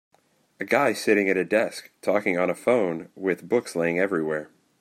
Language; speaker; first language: English; native; English